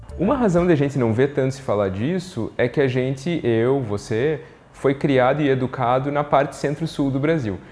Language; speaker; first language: Portuguese; native; Portuguese